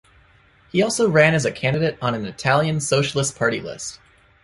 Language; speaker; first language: English; native; English